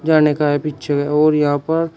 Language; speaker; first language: Hindi; native; Hindi